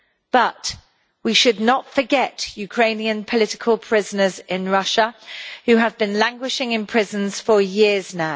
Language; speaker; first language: English; native; English